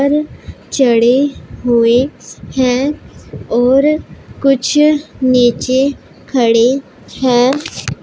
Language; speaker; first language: Hindi; non-native, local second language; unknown